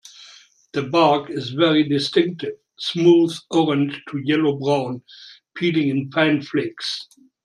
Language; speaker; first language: English; non-native, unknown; German